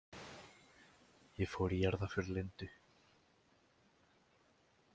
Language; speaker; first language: Icelandic; native; Icelandic